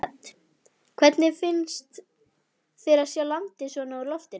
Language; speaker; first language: Icelandic; native; Icelandic